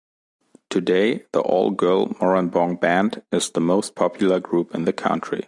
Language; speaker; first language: English; non-native, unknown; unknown